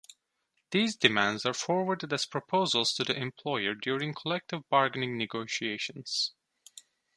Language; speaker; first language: English; non-native, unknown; Turkish